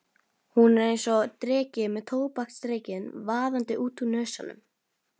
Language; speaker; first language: Icelandic; non-native, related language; Norwegian